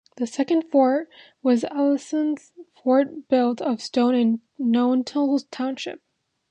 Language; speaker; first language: English; native; English